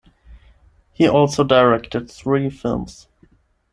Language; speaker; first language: English; non-native, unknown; German